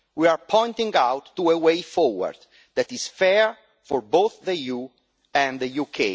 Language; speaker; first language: English; non-native, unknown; Italian